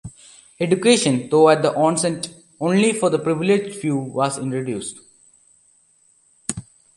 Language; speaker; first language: English; non-native, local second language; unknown